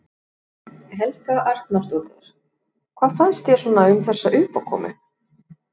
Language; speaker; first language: Icelandic; non-native, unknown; French